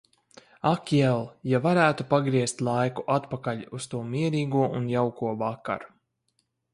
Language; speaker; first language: Latvian; native; Latvian